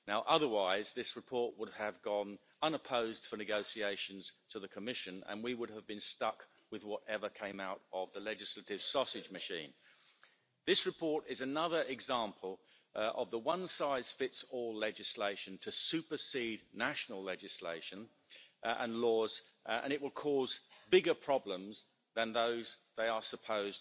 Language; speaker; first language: English; native; English